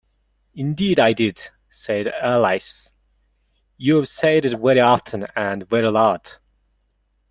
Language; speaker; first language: English; non-native, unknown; Mongolian